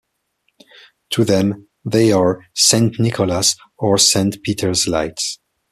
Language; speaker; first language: English; non-native, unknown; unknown